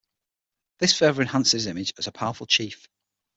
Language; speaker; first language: English; native; English